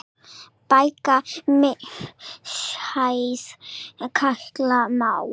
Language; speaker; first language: Icelandic; non-native, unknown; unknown